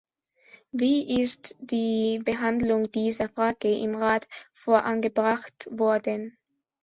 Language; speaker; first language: German; non-native, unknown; Spanish